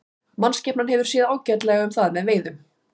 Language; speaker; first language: Icelandic; native; Icelandic